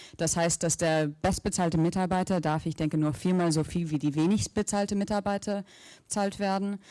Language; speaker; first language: German; non-native, fluent; English